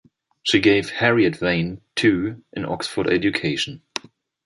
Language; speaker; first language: English; non-native, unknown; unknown